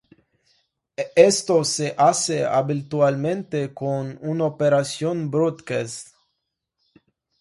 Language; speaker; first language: Spanish; non-native, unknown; Portuguese